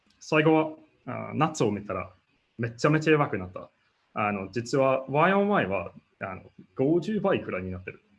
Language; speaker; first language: Japanese; non-native, fluent; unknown